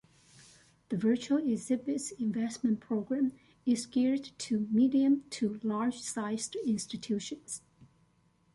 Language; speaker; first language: English; non-native, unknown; Chinese